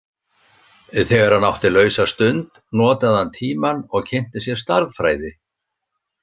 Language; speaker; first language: Icelandic; native; Icelandic